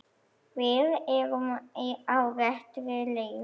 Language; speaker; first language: Icelandic; non-native, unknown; German